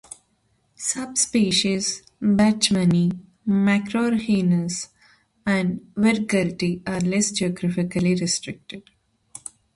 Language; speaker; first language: English; non-native, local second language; Telugu